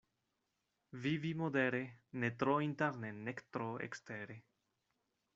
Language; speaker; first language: Esperanto; non-native, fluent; Spanish